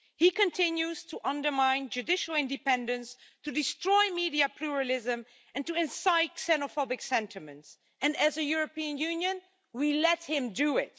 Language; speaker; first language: English; non-native, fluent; Dutch